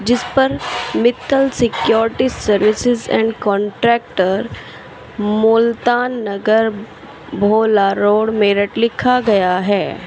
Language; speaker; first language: Hindi; native; Hindi